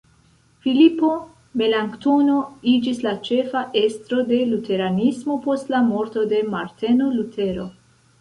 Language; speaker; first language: Esperanto; non-native, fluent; Central Kurdish